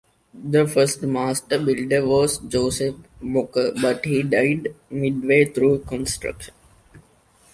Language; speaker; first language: English; non-native, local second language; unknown